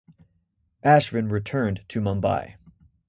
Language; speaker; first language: English; native; English